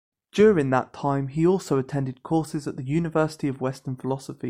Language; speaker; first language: English; native; English